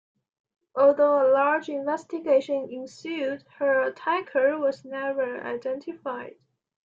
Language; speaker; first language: English; non-native, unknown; Chinese